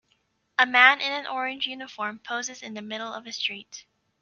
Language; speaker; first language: English; native; English